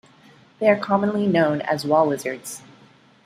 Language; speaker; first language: English; non-native, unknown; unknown